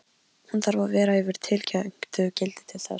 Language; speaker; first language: Icelandic; non-native, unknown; Polish